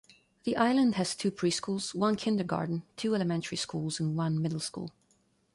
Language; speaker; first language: English; non-native, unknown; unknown